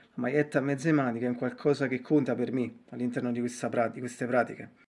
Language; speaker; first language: Italian; native; Italian